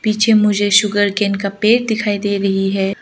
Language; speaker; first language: Hindi; non-native, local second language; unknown